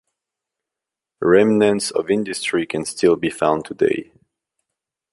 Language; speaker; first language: English; non-native, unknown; French